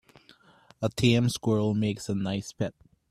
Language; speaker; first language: English; native; English